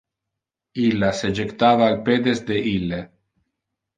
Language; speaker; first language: Interlingua; non-native, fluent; Italian